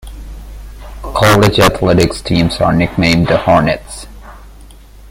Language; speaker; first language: English; non-native, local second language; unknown